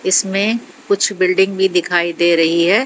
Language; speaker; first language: Hindi; native; Hindi